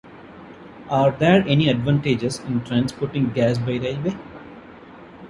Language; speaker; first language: English; non-native, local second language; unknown